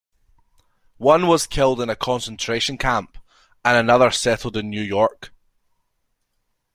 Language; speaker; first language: English; native; English